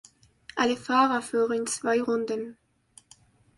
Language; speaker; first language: German; non-native, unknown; Spanish